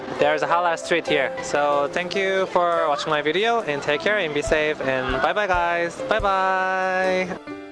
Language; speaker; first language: English; non-native, learner; Korean